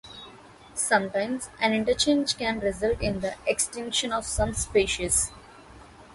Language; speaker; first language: English; non-native, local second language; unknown